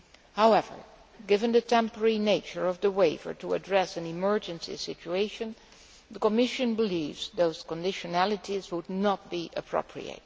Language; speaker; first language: English; non-native, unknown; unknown